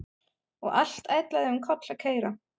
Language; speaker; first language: Icelandic; non-native, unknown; German